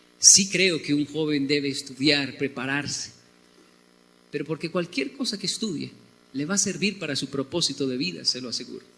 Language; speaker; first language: Spanish; native; Spanish